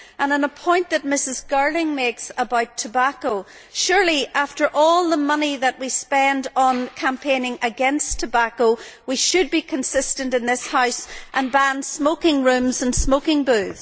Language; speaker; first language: English; native; English